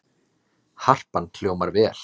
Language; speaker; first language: Icelandic; native; Icelandic